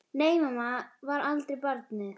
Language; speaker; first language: Icelandic; native; Icelandic